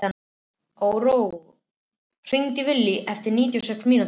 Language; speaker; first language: Icelandic; native; Icelandic